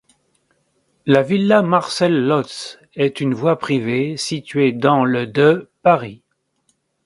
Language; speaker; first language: French; native; French